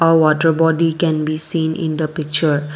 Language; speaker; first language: English; non-native, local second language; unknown